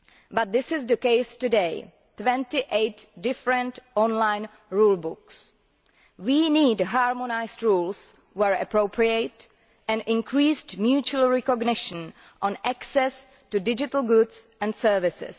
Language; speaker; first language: English; non-native, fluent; Czech